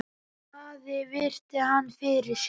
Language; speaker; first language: Icelandic; native; Icelandic